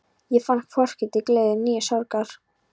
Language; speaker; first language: Icelandic; non-native, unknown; Polish